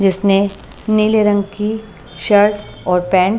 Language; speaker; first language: Hindi; non-native, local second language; Punjabi